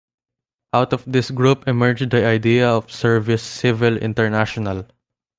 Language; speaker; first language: English; non-native, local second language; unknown